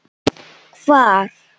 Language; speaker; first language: Icelandic; non-native, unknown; Slovenian